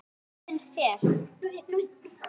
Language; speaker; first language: Icelandic; native; Icelandic